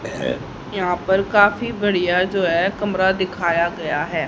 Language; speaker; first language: Hindi; native; Hindi